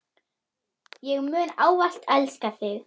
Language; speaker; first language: Icelandic; non-native, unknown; German